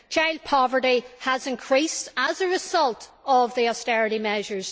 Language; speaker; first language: English; native; English